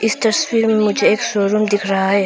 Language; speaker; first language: Hindi; non-native, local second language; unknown